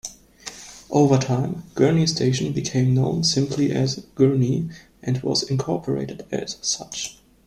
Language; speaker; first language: English; non-native, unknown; German